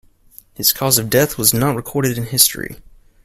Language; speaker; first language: English; native; English